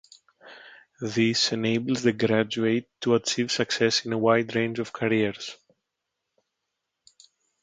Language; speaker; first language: English; non-native, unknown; Greek